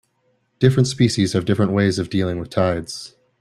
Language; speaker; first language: English; native; English